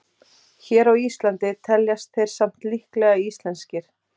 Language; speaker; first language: Icelandic; native; Icelandic